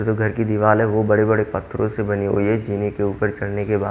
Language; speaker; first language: Hindi; native; Hindi